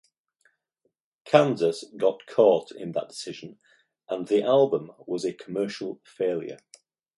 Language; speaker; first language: English; native; English